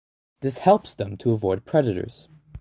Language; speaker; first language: English; native; English